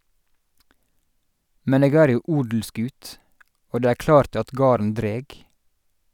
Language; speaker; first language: Norwegian; native; Norwegian